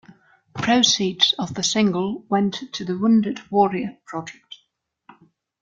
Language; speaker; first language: English; non-native, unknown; German